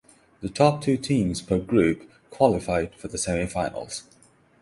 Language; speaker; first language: English; non-native, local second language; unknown